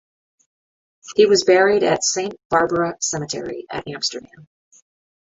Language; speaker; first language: English; native; English